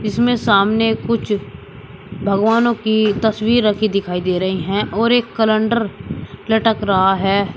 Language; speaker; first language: Hindi; native; Hindi